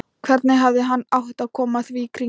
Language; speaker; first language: Icelandic; non-native, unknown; Thai